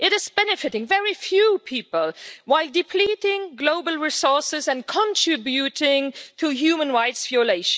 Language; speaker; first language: English; non-native, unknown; Luxembourgish